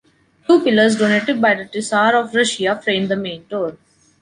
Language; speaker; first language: English; non-native, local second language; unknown